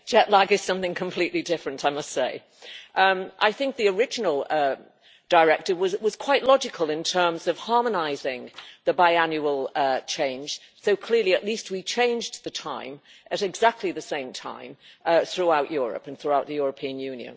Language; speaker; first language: English; native; English